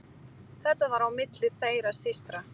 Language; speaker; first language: Icelandic; non-native, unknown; Portuguese